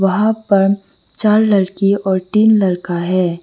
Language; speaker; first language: Hindi; non-native, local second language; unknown